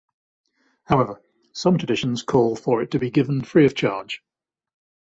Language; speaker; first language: English; native; English